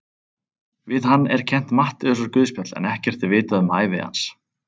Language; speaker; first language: Icelandic; native; Icelandic